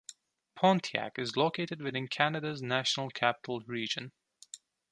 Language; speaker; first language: English; non-native, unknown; Turkish